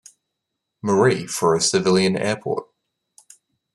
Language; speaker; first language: English; native; English